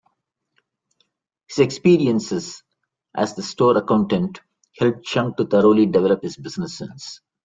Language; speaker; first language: English; non-native, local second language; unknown